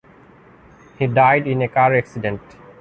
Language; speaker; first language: English; non-native, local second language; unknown